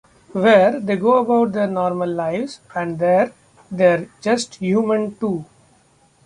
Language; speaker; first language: English; non-native, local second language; Marathi